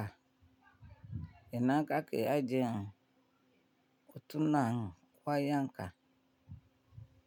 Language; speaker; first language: Hausa; non-native, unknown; Yoruba